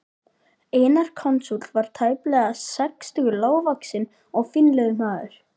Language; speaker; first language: Icelandic; native; Icelandic